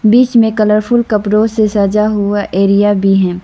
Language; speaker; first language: Hindi; non-native, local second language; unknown